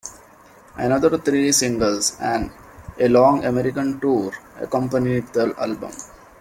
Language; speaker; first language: English; non-native, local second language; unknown